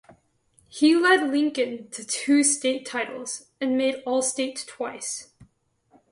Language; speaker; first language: English; native; English